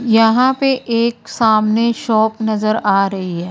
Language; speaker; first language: Hindi; non-native, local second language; Punjabi